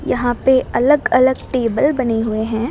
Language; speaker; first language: Hindi; non-native, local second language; Gujarati